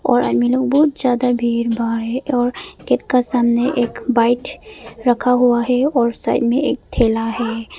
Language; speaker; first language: Hindi; non-native, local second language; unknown